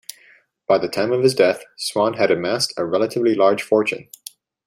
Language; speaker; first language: English; native; English